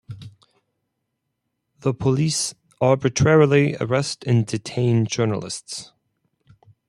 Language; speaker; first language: English; non-native, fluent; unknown